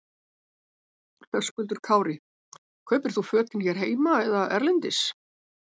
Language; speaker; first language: Icelandic; native; Icelandic